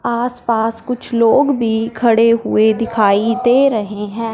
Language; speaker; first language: Hindi; non-native, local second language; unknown